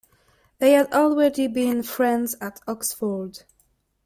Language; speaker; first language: English; non-native, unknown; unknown